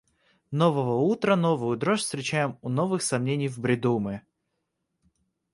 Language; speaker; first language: Russian; native; Russian